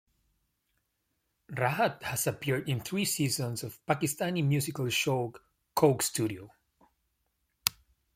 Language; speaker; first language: English; native; English